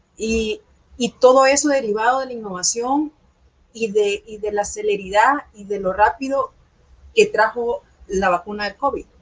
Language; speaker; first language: Spanish; native; Spanish